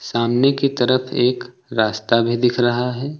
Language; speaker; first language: Hindi; native; Hindi